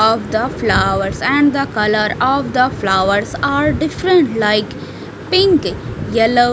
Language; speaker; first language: English; non-native, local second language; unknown